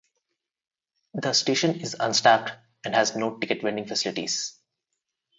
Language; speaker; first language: English; non-native, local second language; Telugu